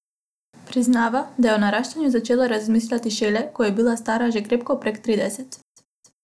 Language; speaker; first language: Slovenian; non-native, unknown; Macedonian